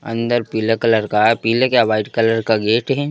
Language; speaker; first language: Hindi; native; Hindi